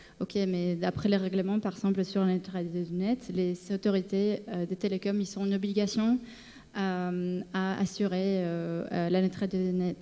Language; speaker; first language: French; non-native, fluent; Spanish